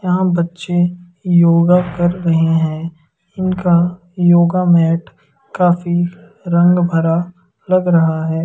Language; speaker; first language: Hindi; native; Hindi